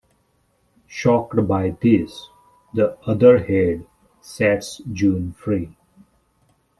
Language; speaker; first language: English; non-native, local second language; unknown